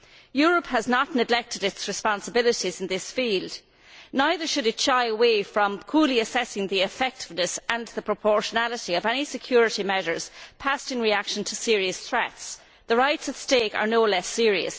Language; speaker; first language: English; native; English